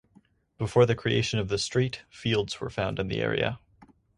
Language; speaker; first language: English; native; English